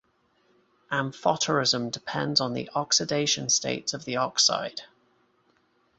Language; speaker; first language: English; native; English